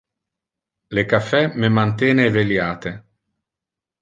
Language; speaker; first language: Interlingua; non-native, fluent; Italian